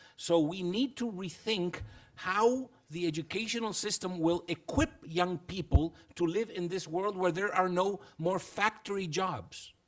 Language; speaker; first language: English; non-native, fluent; Spanish